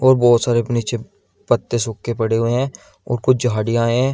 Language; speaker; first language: Hindi; native; Hindi